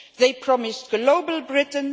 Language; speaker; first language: English; non-native, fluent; Luxembourgish